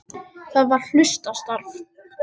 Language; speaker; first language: Icelandic; native; Icelandic